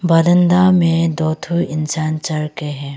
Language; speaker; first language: Hindi; early bilingual, other home language; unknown